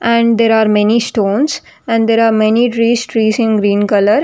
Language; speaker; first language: English; non-native, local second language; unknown